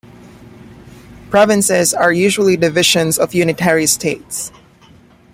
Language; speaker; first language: English; non-native, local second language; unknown